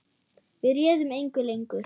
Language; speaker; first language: Icelandic; non-native, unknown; German